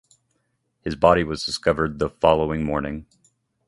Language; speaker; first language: English; native; English